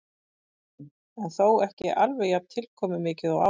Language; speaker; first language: Icelandic; native; Icelandic